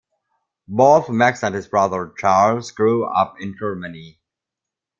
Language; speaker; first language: English; non-native, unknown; German